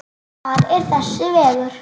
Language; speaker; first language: Icelandic; native; Icelandic